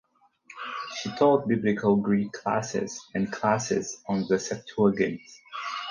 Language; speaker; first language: English; non-native, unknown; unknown